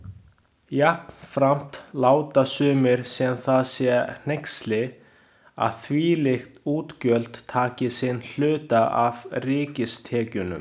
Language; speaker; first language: Icelandic; non-native, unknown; Chinese